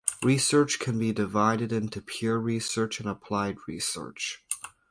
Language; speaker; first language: English; native; English